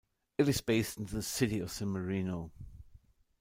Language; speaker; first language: English; non-native, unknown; German